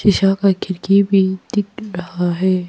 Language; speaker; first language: Hindi; non-native, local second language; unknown